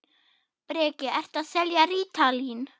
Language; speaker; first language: Icelandic; non-native, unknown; German